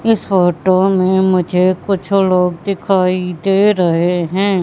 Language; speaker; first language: Hindi; native; Hindi